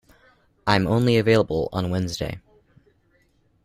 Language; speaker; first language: English; native; English